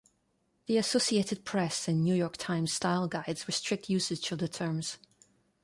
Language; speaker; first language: English; non-native, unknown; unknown